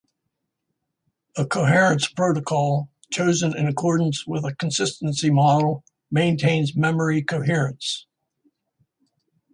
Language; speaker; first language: English; native; English